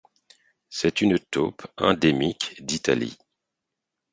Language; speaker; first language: French; non-native, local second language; Haitian Creole